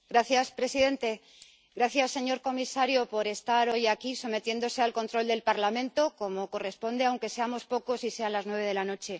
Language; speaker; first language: Spanish; native; Spanish